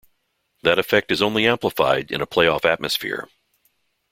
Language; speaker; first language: English; native; English